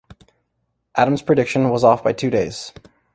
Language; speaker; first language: English; native; English